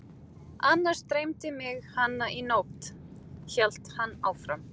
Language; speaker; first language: Icelandic; non-native, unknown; Portuguese